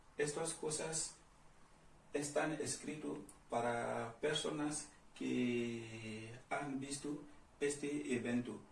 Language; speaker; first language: Spanish; non-native, learner; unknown